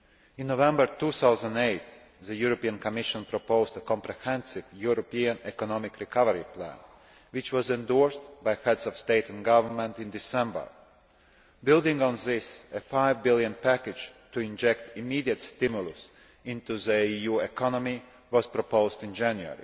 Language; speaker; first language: English; non-native, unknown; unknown